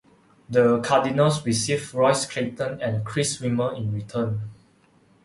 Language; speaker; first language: English; non-native, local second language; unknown